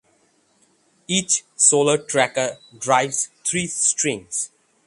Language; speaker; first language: English; non-native, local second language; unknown